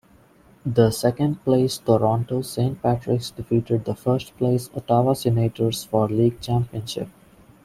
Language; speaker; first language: English; non-native, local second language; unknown